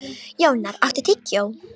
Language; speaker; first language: Icelandic; non-native, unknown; Romanian